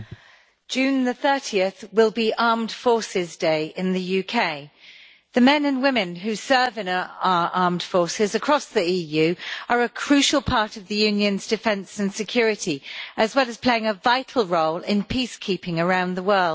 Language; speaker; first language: English; native; English